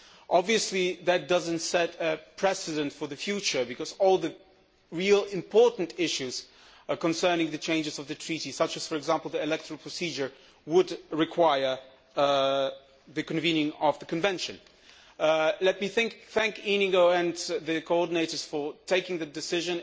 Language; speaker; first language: English; non-native, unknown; Polish